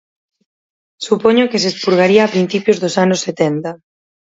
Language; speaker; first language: Galician; native; Galician